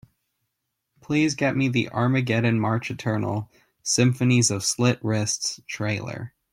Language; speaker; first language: English; native; English